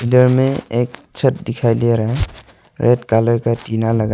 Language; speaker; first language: Hindi; non-native, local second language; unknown